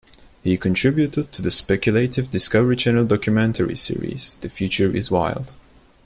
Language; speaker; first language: English; non-native, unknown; Turkish